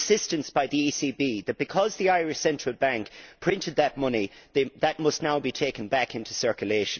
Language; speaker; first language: English; native; English